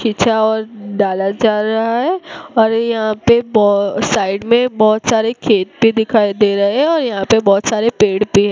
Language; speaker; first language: Hindi; non-native, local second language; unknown